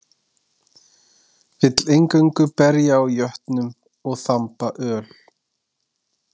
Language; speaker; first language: Icelandic; native; Icelandic